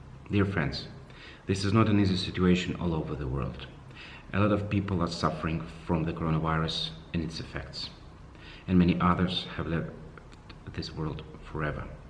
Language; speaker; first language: English; non-native, fluent; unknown